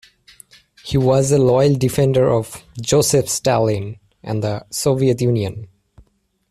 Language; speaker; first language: English; native; English